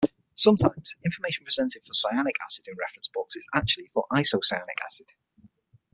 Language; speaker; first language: English; native; English